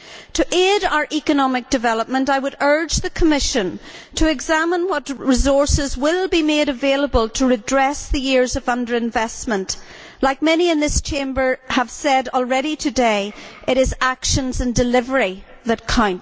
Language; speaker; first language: English; native; English